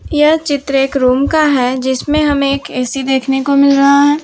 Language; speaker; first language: Hindi; non-native, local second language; Gujarati